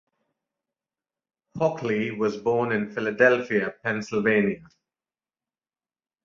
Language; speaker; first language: English; non-native, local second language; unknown